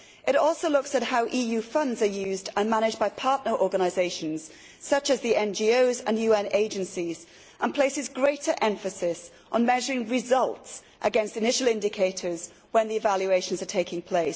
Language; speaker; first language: English; native; English